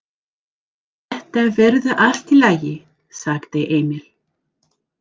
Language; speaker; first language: Icelandic; non-native, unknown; English